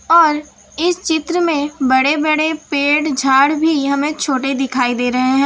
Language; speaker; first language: Hindi; non-native, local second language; Gujarati